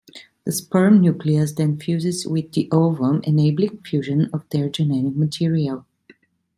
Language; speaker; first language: English; non-native, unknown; Italian